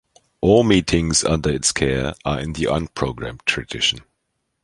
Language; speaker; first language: English; non-native, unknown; German